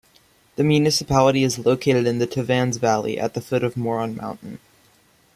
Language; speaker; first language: English; native; English